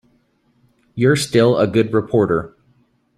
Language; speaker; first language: English; native; English